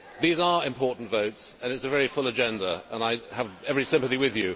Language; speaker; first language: English; native; English